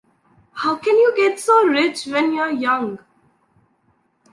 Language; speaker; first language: English; non-native, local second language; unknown